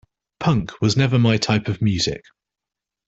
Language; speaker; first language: English; native; English